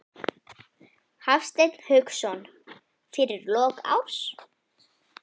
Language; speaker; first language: Icelandic; native; Icelandic